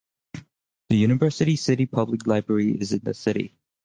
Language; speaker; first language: English; native; English